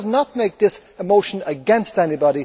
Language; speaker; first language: English; native; English